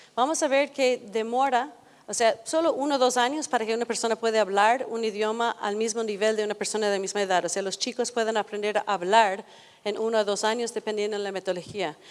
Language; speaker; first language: Spanish; non-native, fluent; English